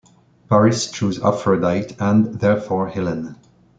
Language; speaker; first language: English; non-native, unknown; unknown